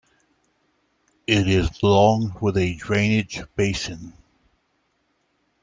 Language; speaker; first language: English; native; English